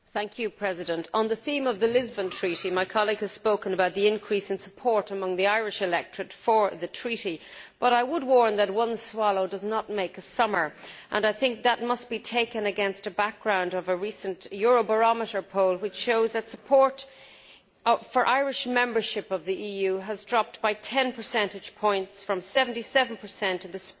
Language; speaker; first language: English; native; English